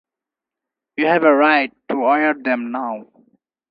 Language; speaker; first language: English; non-native, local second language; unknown